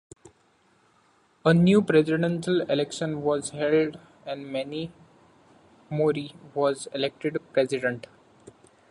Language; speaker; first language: English; non-native, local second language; Marathi